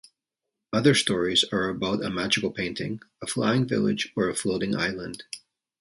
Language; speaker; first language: English; native; English